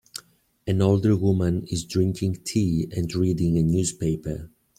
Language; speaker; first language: English; native; English